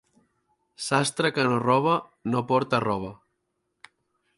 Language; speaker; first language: Catalan; native; Catalan